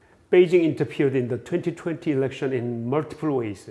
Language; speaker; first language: English; non-native, fluent; Korean